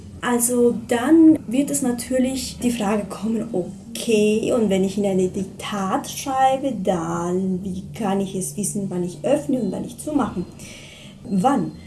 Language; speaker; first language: German; non-native, fluent; Spanish